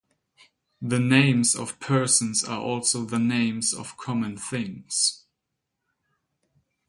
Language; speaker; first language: English; non-native, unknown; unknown